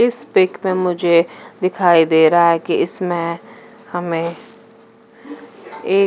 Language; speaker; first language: Hindi; non-native, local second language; Punjabi